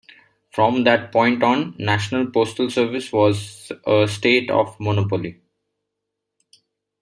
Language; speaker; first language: English; non-native, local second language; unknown